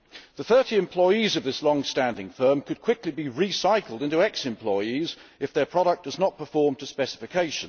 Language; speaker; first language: English; native; English